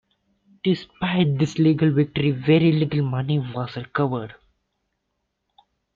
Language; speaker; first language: English; non-native, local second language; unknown